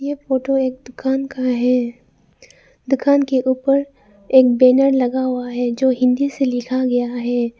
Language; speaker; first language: Hindi; non-native, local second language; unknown